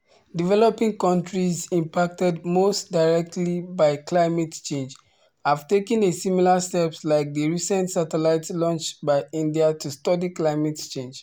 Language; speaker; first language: English; non-native, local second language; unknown